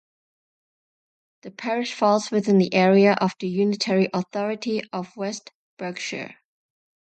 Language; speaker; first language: English; non-native, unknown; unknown